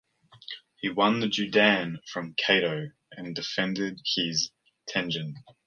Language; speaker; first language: English; native; English